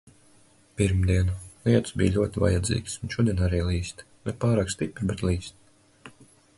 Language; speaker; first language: Latvian; native; Latvian